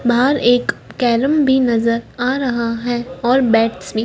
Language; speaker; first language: Hindi; native; Hindi